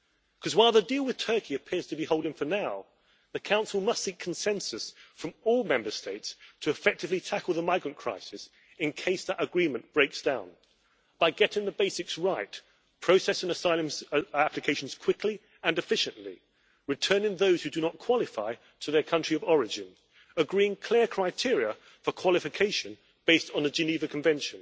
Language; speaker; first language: English; native; English